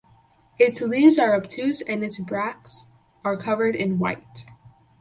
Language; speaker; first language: English; native; English